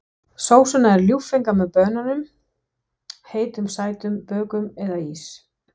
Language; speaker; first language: Icelandic; non-native, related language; Danish